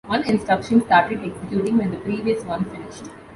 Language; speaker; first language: English; non-native, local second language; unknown